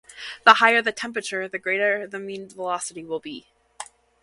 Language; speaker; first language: English; native; English